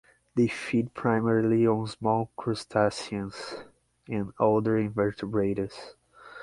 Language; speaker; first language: English; non-native, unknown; Portuguese